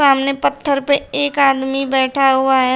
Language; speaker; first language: Hindi; native; Hindi